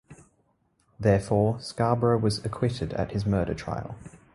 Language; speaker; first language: English; native; English